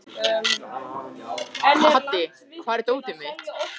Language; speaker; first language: Icelandic; native; Icelandic